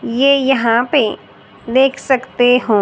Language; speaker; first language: Hindi; native; Hindi